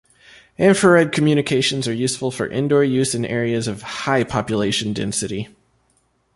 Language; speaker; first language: English; native; English